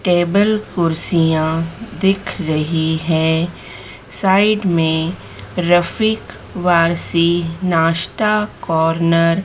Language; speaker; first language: Hindi; native; Hindi